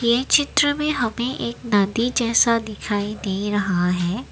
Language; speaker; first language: Hindi; non-native, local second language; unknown